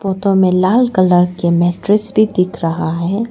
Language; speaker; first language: Hindi; non-native, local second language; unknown